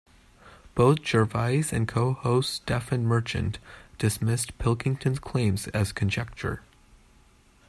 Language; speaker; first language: English; native; English